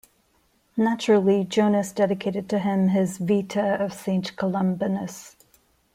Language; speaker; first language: English; non-native, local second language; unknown